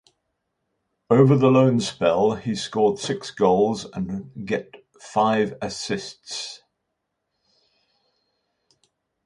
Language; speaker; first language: English; native; English